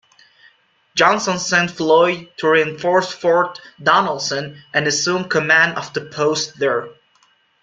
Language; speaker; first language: English; non-native, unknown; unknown